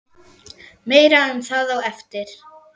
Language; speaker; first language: Icelandic; non-native, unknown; German